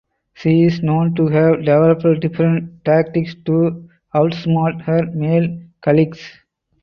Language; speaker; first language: English; non-native, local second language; Tamil